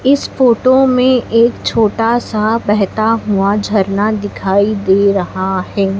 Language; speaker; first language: Hindi; native; Hindi